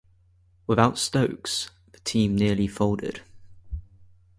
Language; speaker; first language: English; native; English